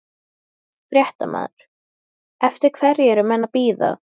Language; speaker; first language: Icelandic; native; Icelandic